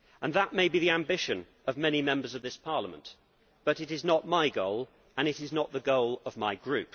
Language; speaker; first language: English; native; English